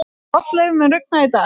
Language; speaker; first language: Icelandic; native; Icelandic